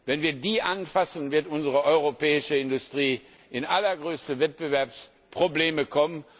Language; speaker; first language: German; non-native, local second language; Luxembourgish